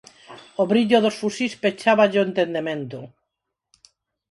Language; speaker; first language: Galician; non-native, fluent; Spanish